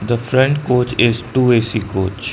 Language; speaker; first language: English; non-native, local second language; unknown